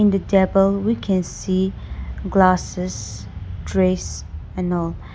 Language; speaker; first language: English; non-native, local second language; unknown